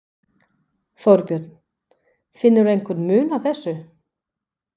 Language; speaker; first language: Icelandic; non-native, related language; Danish